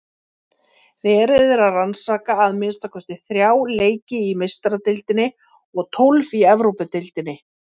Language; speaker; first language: Icelandic; native; Icelandic